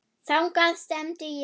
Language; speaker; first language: Icelandic; non-native, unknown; German